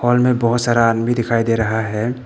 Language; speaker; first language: Hindi; non-native, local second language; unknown